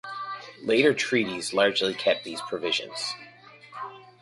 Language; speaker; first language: English; native; English